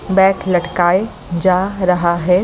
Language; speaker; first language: Hindi; native; Hindi